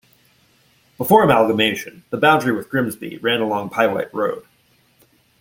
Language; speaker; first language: English; native; English